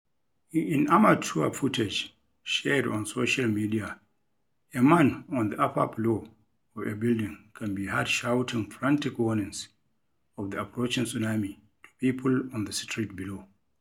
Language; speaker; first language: English; non-native, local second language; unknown